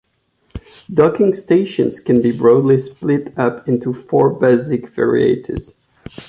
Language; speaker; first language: English; non-native, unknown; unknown